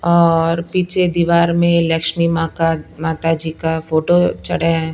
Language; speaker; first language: Hindi; non-native, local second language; Punjabi